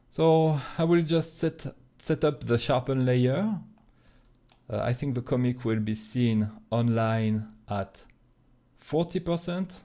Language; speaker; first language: English; non-native, fluent; French